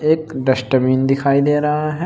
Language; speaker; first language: Hindi; native; Hindi